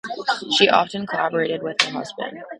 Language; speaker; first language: English; native; English